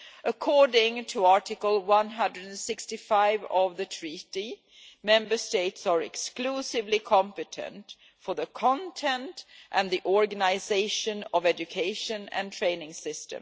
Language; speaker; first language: English; non-native, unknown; Swedish